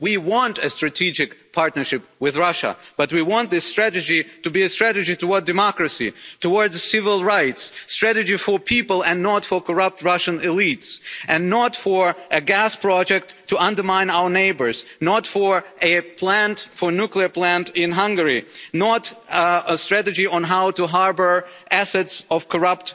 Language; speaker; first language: English; non-native, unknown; German